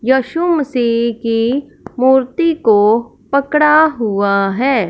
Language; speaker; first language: Hindi; non-native, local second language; Punjabi